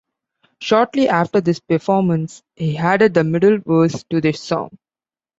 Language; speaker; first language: English; non-native, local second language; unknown